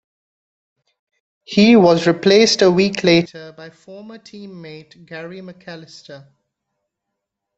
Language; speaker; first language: English; non-native, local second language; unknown